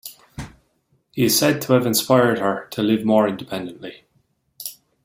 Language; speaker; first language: English; native; English